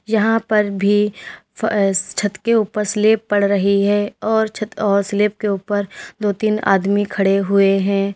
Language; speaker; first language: Hindi; native; Hindi